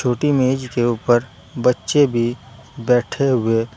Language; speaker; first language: Hindi; native; Hindi